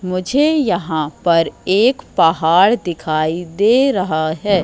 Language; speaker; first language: Hindi; native; Hindi